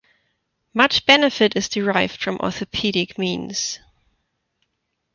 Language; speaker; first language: English; non-native, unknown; German